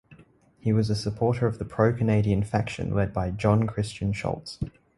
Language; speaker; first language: English; native; English